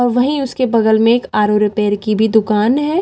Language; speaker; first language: Hindi; native; Hindi